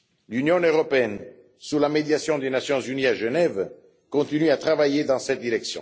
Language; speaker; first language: French; non-native, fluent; Italian